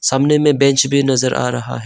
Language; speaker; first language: Hindi; non-native, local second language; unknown